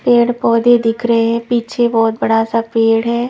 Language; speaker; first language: Hindi; non-native, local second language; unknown